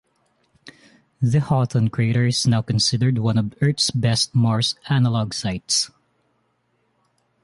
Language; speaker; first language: English; non-native, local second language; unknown